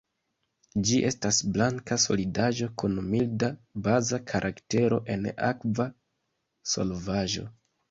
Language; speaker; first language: Esperanto; non-native, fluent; Kinyarwanda